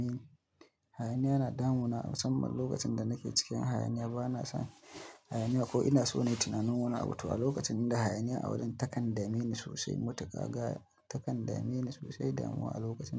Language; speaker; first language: Hausa; native; Hausa